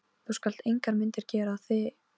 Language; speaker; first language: Icelandic; non-native, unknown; Polish